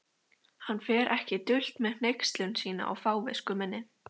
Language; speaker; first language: Icelandic; native; Icelandic